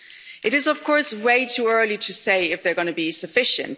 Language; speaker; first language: English; non-native, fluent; German